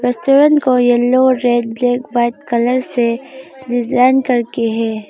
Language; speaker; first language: Hindi; non-native, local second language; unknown